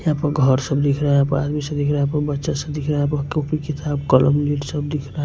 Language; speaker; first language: Hindi; non-native, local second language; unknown